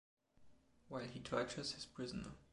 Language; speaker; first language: English; non-native, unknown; German